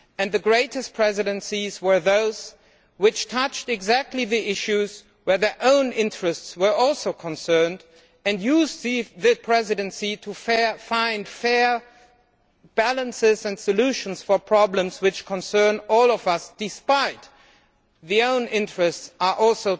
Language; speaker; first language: English; non-native, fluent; German